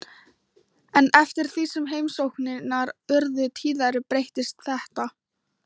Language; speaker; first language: Icelandic; non-native, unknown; Thai